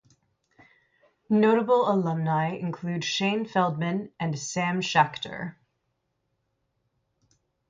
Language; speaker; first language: English; native; English